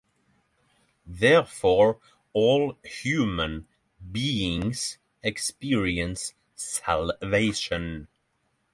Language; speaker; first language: English; non-native, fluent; Norwegian